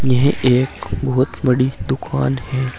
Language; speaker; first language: Hindi; native; Hindi